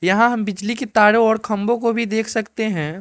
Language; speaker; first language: Hindi; non-native, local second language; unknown